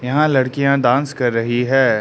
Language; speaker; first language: Hindi; early bilingual, other home language; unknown